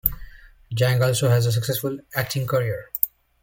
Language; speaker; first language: English; native; English